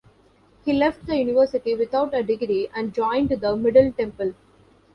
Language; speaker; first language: English; non-native, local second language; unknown